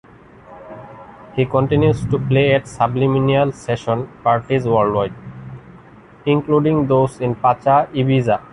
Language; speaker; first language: English; non-native, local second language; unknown